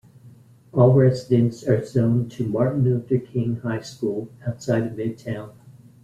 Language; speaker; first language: English; native; English